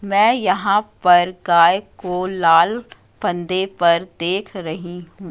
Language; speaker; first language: Hindi; native; Hindi